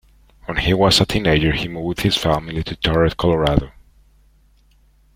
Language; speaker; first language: English; non-native, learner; Spanish